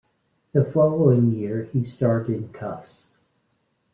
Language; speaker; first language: English; native; English